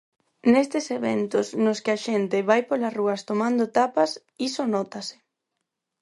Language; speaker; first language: Galician; non-native, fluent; Spanish